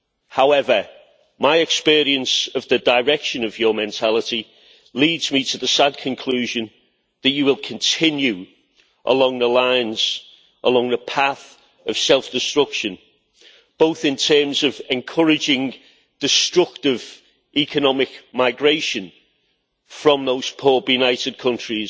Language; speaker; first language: English; native; English